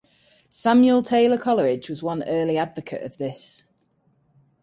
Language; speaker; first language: English; native; English